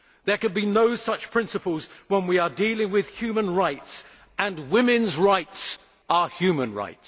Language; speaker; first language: English; native; English